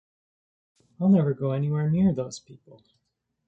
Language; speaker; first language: English; native; English